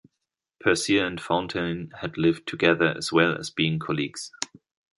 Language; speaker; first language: English; non-native, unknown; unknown